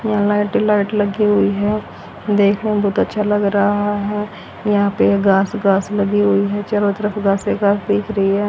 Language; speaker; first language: Hindi; native; Hindi